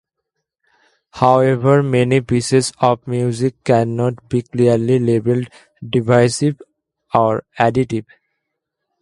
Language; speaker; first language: English; non-native, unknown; Bangla